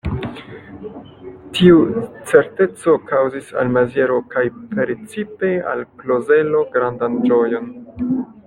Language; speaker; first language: Esperanto; non-native, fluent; French